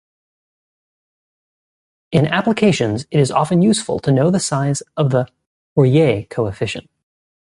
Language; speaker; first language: English; native; English